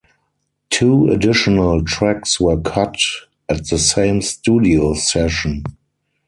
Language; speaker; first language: English; non-native, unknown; German